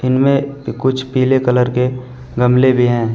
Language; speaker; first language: Hindi; native; Hindi